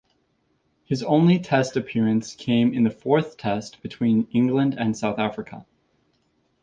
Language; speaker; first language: English; native; English